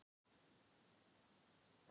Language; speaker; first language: Icelandic; non-native, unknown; Thai